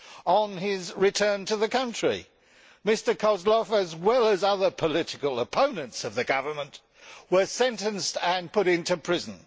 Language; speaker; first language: English; native; English